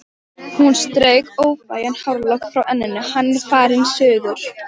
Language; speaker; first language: Icelandic; non-native, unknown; Polish